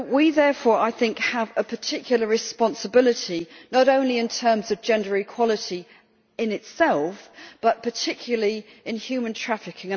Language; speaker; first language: English; native; English